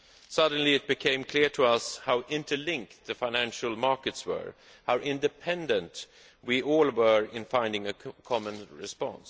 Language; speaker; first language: English; non-native, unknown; Swedish